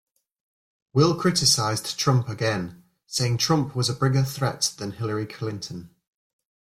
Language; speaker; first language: English; native; English